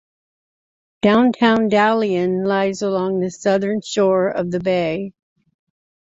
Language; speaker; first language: English; native; English